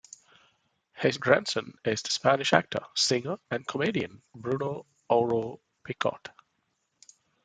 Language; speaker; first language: English; non-native, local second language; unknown